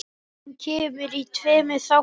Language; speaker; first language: Icelandic; native; Icelandic